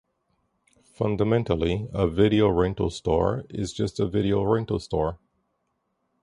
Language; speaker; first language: English; native; English